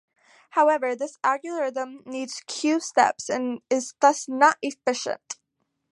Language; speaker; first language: English; native; English